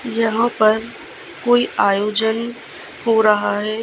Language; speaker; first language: Hindi; non-native, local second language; Gujarati